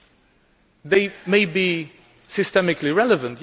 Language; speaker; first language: English; non-native, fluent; Luxembourgish